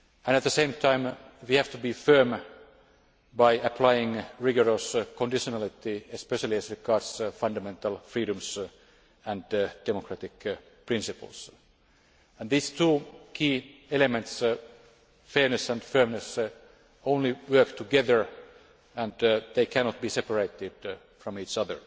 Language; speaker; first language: English; non-native, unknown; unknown